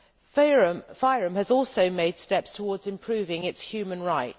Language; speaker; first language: English; native; English